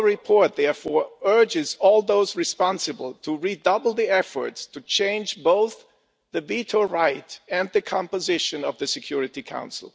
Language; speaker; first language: English; non-native, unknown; German